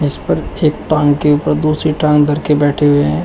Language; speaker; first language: Hindi; native; Hindi